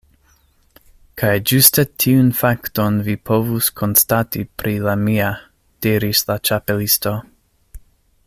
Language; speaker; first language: Esperanto; non-native, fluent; English